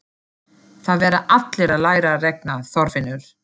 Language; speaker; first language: Icelandic; non-native, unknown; German